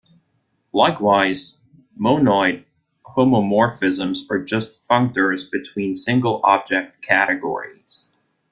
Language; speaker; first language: English; non-native, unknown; German